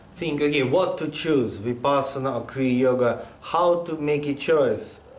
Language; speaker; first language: English; non-native, fluent; Russian